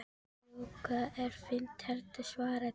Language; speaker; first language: Icelandic; non-native, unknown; Filipino